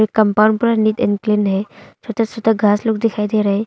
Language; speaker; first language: Hindi; non-native, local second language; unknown